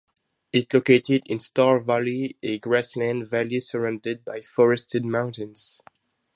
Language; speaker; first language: English; non-native, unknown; French